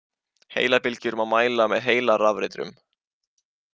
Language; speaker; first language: Icelandic; native; Icelandic